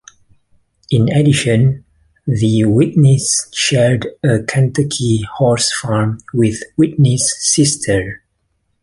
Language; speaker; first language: English; non-native, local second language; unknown